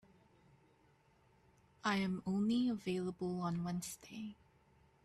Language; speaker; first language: English; native; English